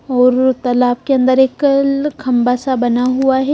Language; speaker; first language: Hindi; non-native, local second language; Punjabi